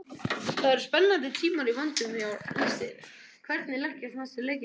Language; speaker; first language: Icelandic; native; Icelandic